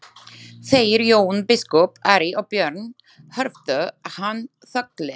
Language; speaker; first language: Icelandic; non-native, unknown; Slovak